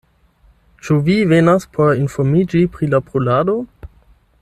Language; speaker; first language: Esperanto; non-native, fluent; German